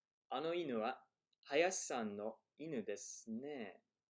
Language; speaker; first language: Japanese; non-native, fluent; English